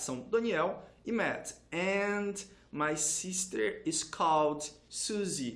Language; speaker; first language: English; non-native, fluent; Portuguese